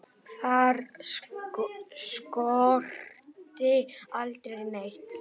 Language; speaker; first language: Icelandic; native; Icelandic